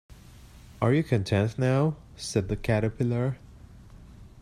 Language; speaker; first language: English; native; English